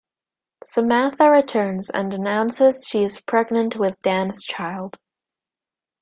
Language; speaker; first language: English; native; English